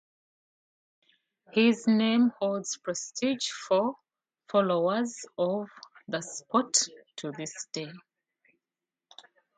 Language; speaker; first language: English; native; English